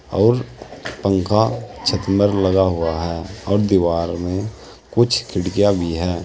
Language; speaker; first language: Hindi; native; Hindi